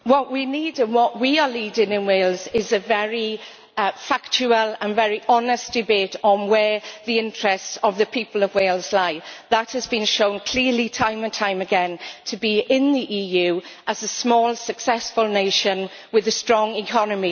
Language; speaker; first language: English; native; English